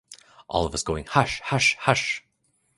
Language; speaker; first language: English; native; English